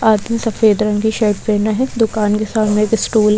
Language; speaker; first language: Hindi; native; Hindi